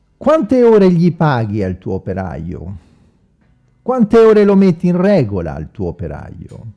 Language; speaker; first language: Italian; non-native, fluent; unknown